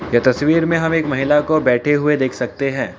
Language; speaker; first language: Hindi; non-native, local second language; Assamese